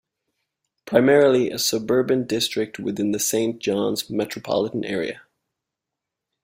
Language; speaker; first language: English; native; English